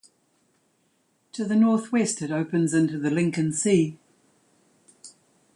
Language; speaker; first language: English; native; English